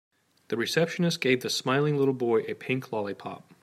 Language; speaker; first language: English; native; English